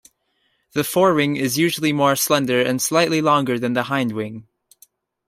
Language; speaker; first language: English; native; English